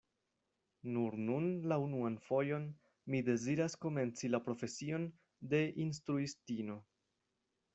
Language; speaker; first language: Esperanto; non-native, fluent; Spanish